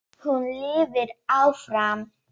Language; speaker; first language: Icelandic; non-native, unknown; Polish